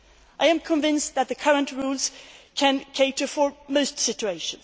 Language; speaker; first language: English; non-native, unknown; Swedish